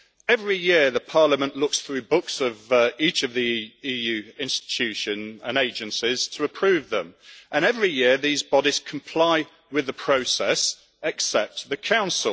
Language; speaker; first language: English; native; English